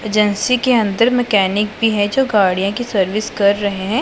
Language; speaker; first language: Hindi; non-native, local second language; Punjabi